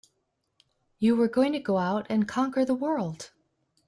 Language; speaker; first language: English; native; English